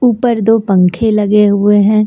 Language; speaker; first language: Hindi; native; Hindi